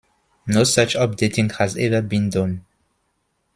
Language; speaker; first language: English; non-native, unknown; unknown